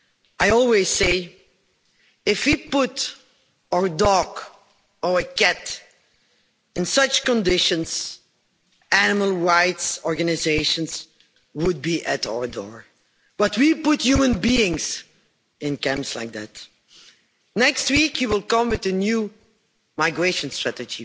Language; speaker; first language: English; non-native, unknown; Dutch